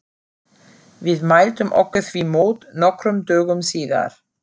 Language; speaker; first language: Icelandic; non-native, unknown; German